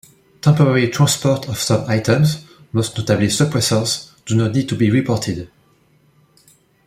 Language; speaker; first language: English; non-native, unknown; French